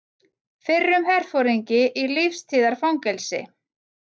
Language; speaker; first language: Icelandic; native; Icelandic